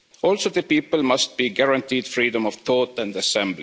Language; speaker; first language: English; non-native, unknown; Estonian